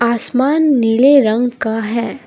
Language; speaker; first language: Hindi; non-native, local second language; Assamese